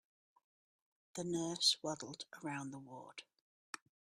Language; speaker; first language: English; native; English